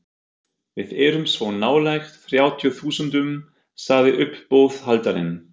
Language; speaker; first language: Icelandic; non-native, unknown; German